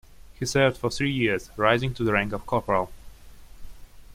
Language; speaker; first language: English; non-native, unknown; Russian